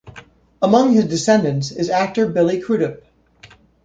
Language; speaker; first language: English; native; English